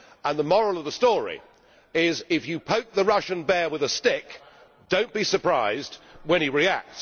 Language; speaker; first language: English; native; English